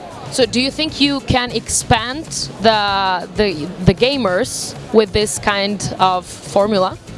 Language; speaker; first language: English; non-native, fluent; Italian